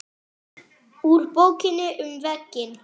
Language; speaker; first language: Icelandic; non-native, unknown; French